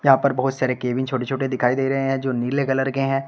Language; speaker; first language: Hindi; native; Hindi